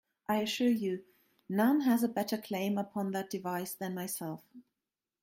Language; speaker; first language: English; non-native, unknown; German